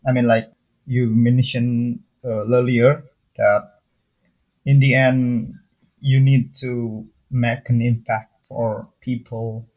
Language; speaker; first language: English; non-native, fluent; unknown